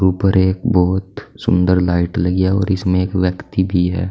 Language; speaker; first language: Hindi; native; Hindi